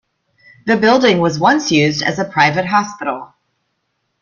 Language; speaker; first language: English; native; English